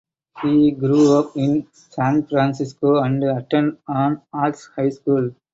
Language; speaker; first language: English; non-native, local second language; Tamil